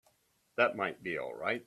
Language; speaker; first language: English; native; English